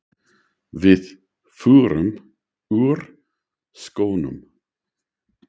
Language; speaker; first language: Icelandic; non-native, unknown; English